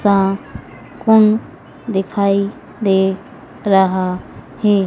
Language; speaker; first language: Hindi; native; Hindi